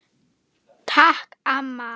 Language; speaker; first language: Icelandic; non-native, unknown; German